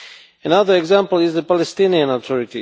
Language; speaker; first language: English; non-native, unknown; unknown